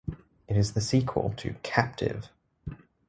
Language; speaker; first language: English; native; English